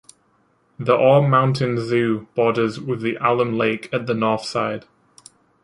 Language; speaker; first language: English; native; English